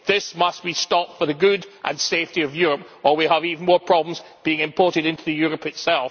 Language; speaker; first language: English; native; English